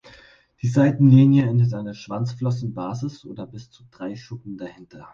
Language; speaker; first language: German; native; German